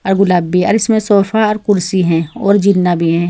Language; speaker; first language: Hindi; native; Hindi